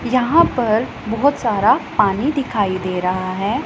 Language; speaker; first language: Hindi; non-native, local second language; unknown